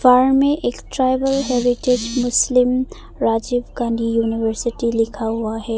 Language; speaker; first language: Hindi; non-native, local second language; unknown